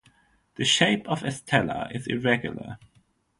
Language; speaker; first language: English; non-native, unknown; German